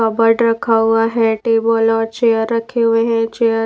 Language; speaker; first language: Hindi; non-native, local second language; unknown